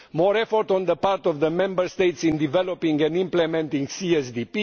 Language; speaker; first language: English; non-native, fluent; Romanian